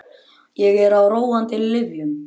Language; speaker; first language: Icelandic; native; Icelandic